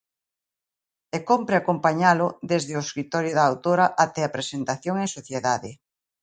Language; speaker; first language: Galician; native; Galician